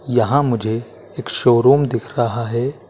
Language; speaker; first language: Hindi; native; Hindi